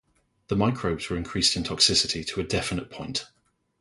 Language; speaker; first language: English; native; English